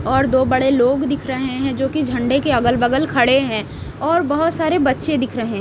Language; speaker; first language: Hindi; native; Hindi